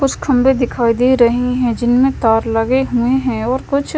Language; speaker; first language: Hindi; non-native, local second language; Punjabi